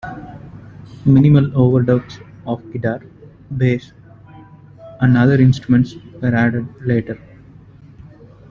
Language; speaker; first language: English; non-native, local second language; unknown